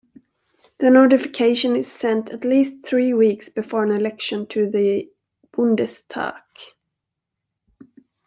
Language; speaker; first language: English; non-native, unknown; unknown